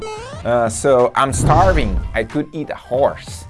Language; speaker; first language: English; non-native, fluent; Portuguese